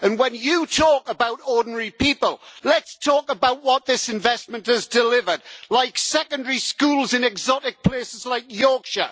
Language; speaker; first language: English; native; English